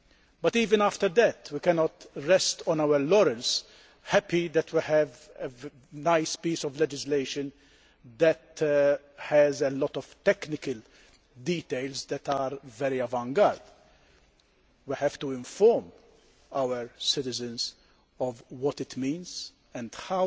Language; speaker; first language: English; non-native, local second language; Maltese